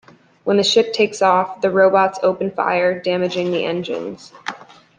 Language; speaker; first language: English; native; English